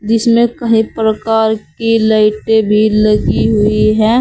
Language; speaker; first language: Hindi; native; Hindi